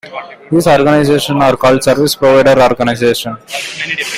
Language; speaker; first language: English; non-native, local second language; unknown